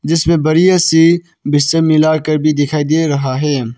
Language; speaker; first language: Hindi; non-native, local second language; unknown